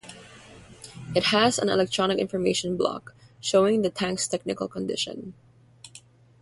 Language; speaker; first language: English; non-native, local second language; Filipino